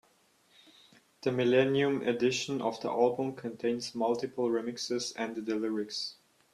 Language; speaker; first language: English; non-native, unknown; German